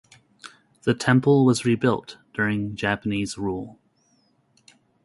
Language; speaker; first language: English; native; English